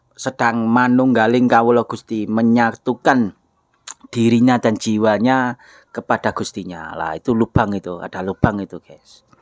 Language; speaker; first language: Indonesian; non-native, local second language; Javanese